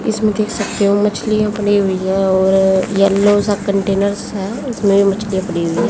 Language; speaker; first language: Hindi; native; Hindi